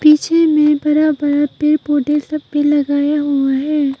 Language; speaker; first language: Hindi; non-native, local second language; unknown